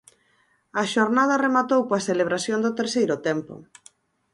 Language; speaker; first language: Galician; native; Galician